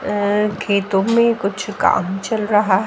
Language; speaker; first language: Hindi; native; Hindi